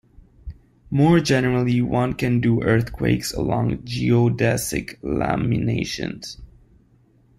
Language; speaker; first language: English; non-native, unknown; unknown